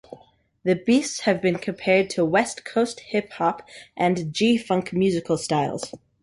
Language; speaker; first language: English; native; English